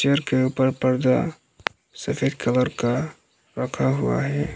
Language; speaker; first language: Hindi; non-native, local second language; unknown